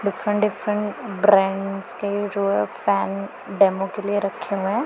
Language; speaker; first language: Hindi; non-native, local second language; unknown